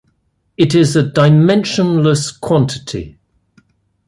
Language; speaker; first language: English; native; English